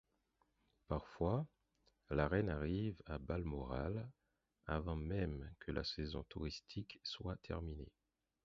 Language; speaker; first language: French; non-native, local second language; Haitian Creole